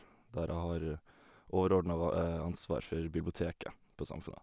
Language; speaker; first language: Norwegian; native; Norwegian